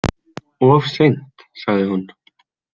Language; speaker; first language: Icelandic; native; Icelandic